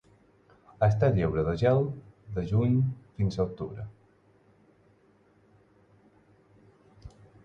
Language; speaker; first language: Catalan; non-native, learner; Spanish